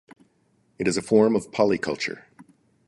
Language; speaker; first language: English; native; English